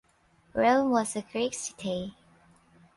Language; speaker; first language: English; non-native, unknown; Thai